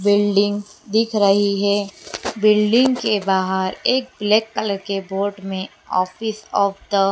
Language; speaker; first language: Hindi; native; Hindi